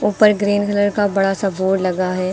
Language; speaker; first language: Hindi; native; Hindi